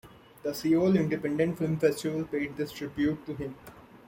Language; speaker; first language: English; non-native, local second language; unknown